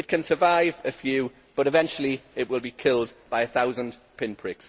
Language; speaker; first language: English; native; English